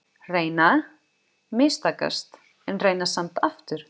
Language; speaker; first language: Icelandic; non-native, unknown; Portuguese